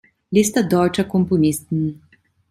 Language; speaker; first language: German; non-native, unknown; Italian